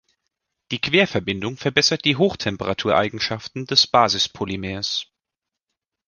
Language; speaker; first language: German; native; German